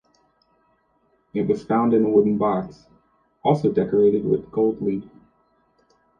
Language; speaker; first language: English; native; English